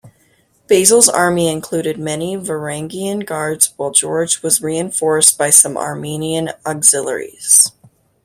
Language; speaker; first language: English; native; English